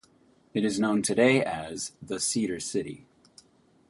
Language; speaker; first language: English; native; English